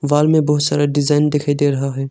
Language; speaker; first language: Hindi; non-native, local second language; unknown